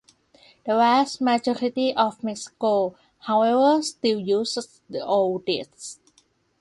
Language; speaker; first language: English; non-native, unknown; Thai